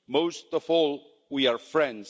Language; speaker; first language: English; non-native, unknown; Spanish